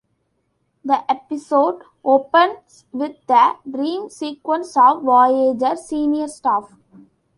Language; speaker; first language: English; non-native, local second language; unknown